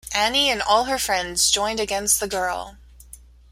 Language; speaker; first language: English; native; English